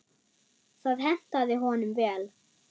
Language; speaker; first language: Icelandic; non-native, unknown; German